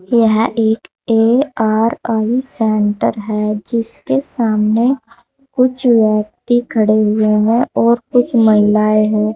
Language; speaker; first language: Hindi; native; Hindi